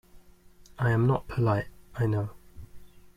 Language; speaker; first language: English; native; English